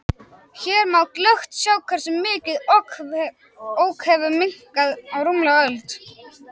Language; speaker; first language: Icelandic; native; Icelandic